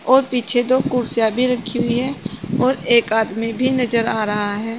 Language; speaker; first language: Hindi; native; Hindi